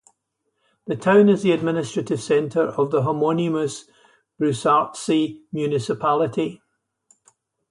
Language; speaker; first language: English; native; English